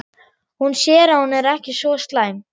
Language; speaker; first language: Icelandic; non-native, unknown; German